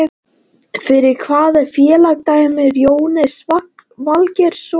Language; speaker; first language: Icelandic; non-native, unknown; Latvian